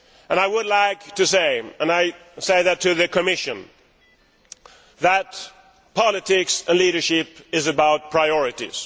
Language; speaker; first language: English; non-native, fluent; Swedish